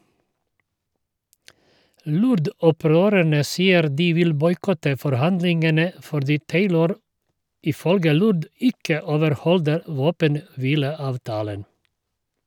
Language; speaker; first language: Norwegian; non-native, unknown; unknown